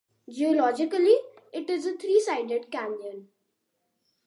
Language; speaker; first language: English; non-native, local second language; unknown